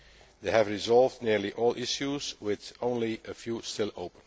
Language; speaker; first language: English; non-native, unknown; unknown